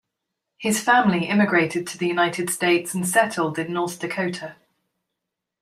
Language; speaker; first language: English; native; English